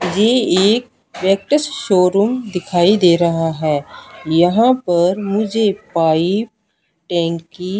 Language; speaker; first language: Hindi; non-native, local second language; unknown